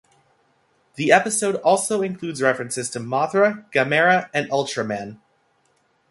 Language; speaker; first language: English; native; English